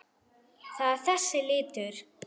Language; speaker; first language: Icelandic; non-native, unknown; German